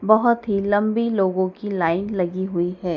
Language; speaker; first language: Hindi; native; Hindi